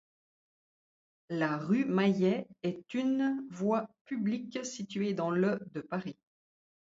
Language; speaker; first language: French; native; French